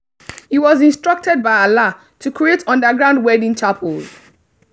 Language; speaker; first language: English; non-native, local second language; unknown